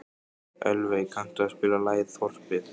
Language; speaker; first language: Icelandic; native; Icelandic